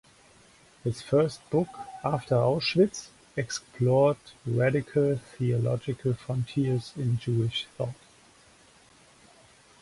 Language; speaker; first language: English; non-native, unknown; German